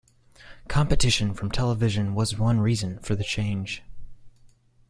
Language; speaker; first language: English; native; English